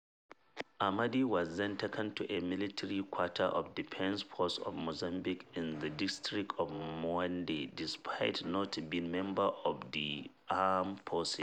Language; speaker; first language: English; non-native, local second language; Hausa